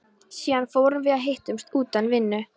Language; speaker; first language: Icelandic; non-native, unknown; Polish